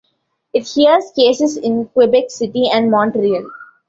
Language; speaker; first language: English; non-native, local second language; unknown